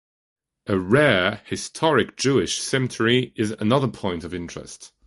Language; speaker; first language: English; non-native, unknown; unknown